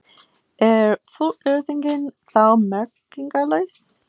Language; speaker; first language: Icelandic; non-native, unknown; English